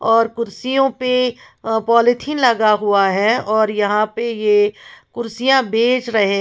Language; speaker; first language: Hindi; native; Hindi